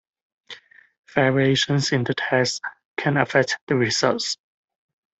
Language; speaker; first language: English; non-native, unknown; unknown